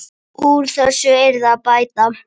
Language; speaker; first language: Icelandic; native; Icelandic